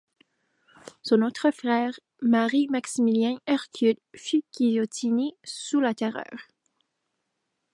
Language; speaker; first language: French; native; French